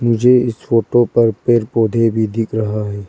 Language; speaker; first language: Hindi; non-native, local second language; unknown